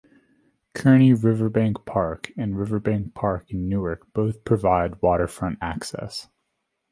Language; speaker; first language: English; native; English